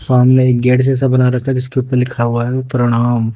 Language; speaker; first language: Hindi; native; Hindi